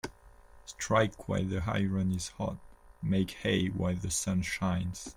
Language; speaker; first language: English; non-native, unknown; French